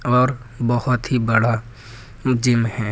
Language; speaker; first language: Hindi; native; Hindi